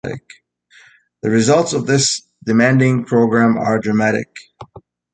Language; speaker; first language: English; native; English